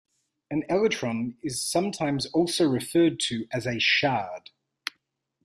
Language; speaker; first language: English; native; English